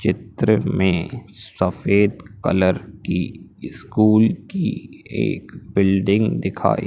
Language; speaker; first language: Hindi; native; Hindi